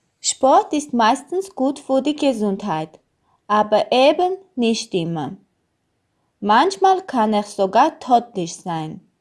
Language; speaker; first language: German; non-native, learner; Armenian